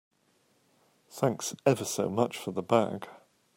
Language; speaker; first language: English; native; English